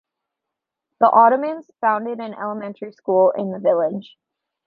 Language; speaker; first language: English; native; English